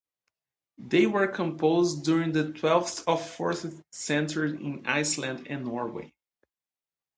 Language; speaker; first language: English; native; English